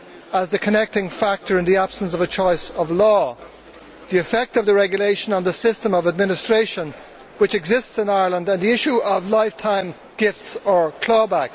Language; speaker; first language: English; native; English